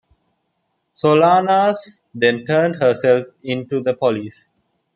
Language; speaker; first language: English; non-native, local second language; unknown